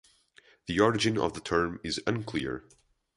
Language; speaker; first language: English; non-native, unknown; Portuguese